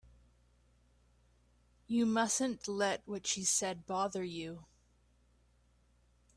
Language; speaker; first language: English; native; English